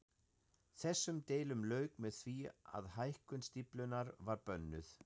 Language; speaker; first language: Icelandic; non-native, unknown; German